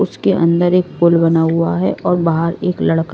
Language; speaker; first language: Hindi; non-native, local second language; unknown